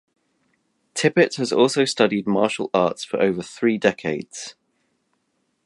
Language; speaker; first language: English; native; English